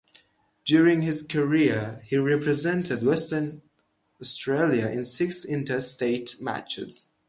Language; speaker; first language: English; non-native, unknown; Persian